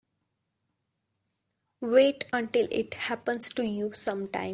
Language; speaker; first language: English; non-native, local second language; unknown